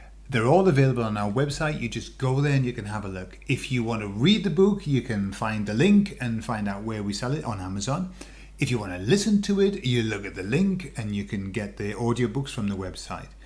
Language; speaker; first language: English; native; English